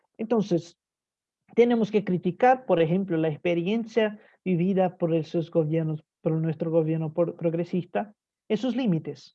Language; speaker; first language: Spanish; non-native, fluent; Portuguese